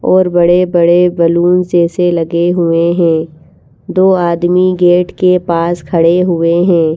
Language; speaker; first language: Hindi; native; Hindi